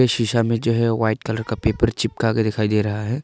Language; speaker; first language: Hindi; non-native, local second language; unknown